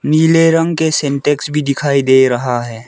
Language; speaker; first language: Hindi; early bilingual, other home language; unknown